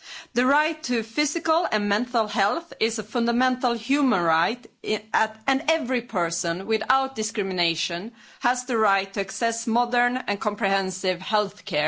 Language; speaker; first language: English; non-native, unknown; Swedish